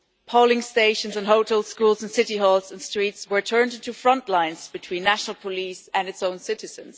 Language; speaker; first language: English; non-native, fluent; German